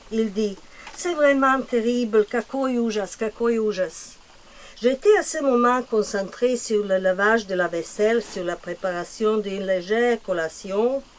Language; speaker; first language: French; non-native, fluent; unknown